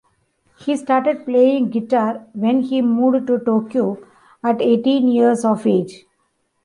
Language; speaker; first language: English; non-native, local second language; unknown